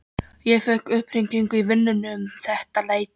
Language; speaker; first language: Icelandic; non-native, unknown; Polish